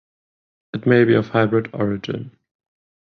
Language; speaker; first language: English; non-native, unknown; German